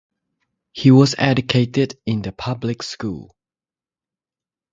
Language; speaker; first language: English; non-native, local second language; Chinese